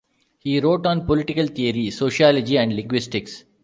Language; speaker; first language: English; non-native, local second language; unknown